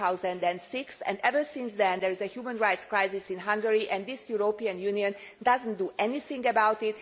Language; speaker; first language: English; non-native, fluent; Hungarian